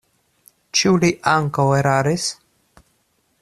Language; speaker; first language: Esperanto; non-native, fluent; Russian